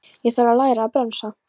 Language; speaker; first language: Icelandic; non-native, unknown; Polish